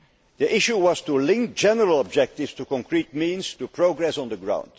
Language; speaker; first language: English; non-native, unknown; Dutch